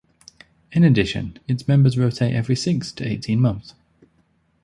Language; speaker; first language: English; native; English